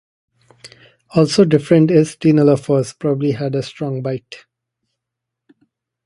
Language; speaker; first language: English; non-native, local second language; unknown